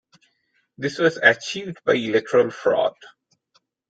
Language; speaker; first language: English; non-native, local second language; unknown